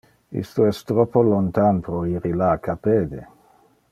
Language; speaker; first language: Interlingua; non-native, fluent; Dutch